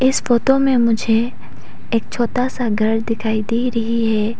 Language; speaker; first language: Hindi; non-native, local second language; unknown